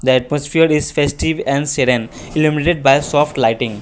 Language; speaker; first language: English; non-native, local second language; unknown